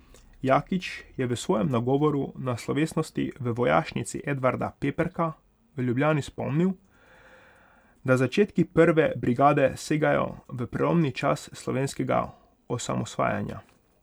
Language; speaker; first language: Slovenian; non-native, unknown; Hungarian